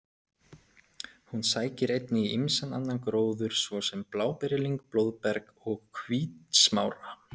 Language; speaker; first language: Icelandic; native; Icelandic